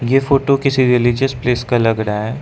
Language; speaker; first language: Hindi; non-native, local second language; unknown